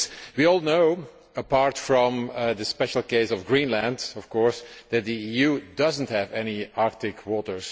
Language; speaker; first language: English; non-native, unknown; Dutch